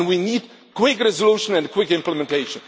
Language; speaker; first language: English; non-native, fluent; Czech